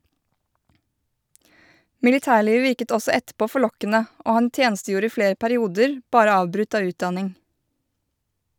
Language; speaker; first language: Norwegian; native; Norwegian